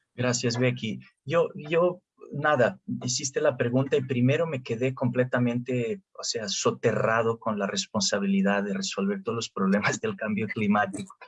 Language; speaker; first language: Spanish; non-native, related language; Portuguese